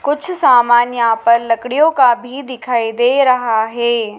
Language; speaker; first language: Hindi; native; Hindi